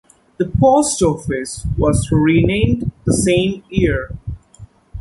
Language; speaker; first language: English; non-native, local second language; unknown